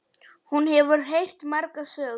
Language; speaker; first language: Icelandic; non-native, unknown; Polish